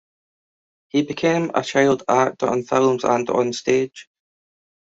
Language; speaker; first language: English; native; English